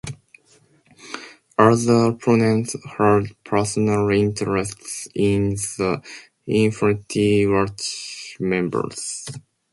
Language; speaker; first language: English; non-native, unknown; Japanese